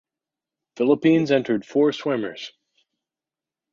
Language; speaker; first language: English; native; English